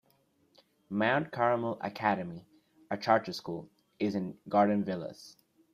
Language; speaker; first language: English; non-native, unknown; Spanish